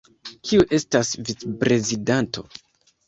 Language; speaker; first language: Esperanto; non-native, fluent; Kinyarwanda